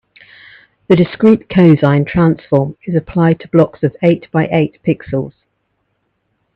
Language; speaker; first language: English; native; English